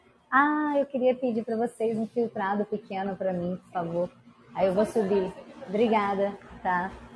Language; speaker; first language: Portuguese; native; Portuguese